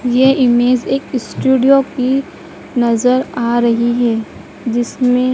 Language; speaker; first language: Hindi; native; Hindi